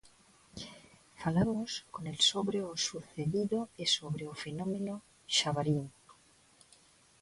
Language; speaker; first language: Galician; non-native, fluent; Spanish